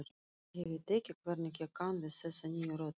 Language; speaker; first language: Icelandic; non-native, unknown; Russian